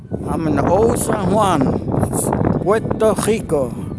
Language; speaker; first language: English; non-native, fluent; Spanish